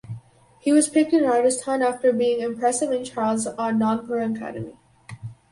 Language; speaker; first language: English; native; English